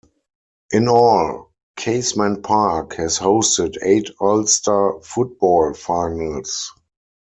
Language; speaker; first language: English; non-native, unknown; German